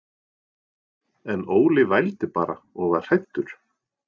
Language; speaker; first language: Icelandic; non-native, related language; Norwegian